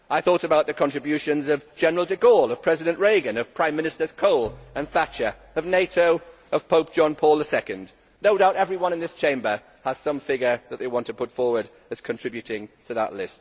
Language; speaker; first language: English; native; English